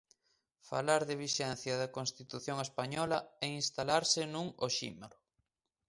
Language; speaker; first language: Galician; native; Galician